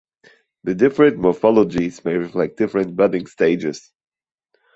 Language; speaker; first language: English; non-native, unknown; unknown